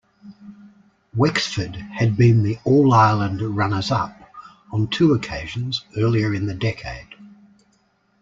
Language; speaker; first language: English; native; English